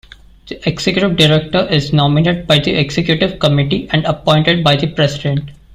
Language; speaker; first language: English; non-native, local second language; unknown